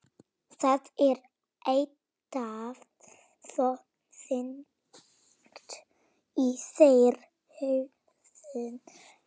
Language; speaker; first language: Icelandic; non-native, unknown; Polish